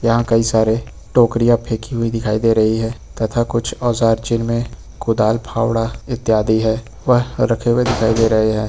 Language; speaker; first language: Hindi; native; Hindi